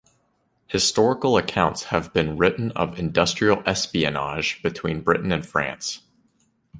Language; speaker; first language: English; native; English